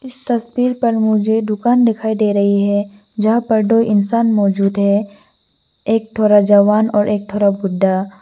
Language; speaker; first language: Hindi; non-native, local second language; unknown